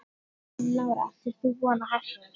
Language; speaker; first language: Icelandic; native; Icelandic